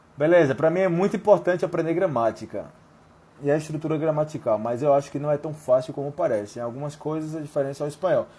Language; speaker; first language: Portuguese; non-native, fluent; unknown